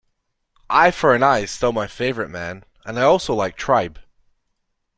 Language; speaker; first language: English; native; English